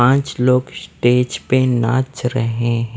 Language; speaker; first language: Hindi; non-native, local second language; Punjabi